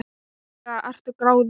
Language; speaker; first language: Icelandic; non-native, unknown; Thai